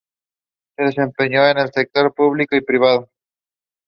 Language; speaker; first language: English; non-native, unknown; Spanish